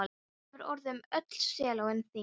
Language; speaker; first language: Icelandic; non-native, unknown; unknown